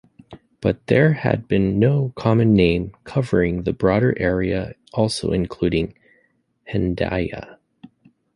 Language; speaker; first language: English; native; English